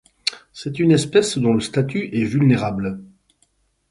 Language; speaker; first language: French; native; French